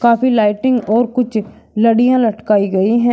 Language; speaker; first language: Hindi; native; Hindi